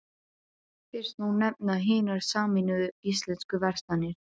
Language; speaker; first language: Icelandic; non-native, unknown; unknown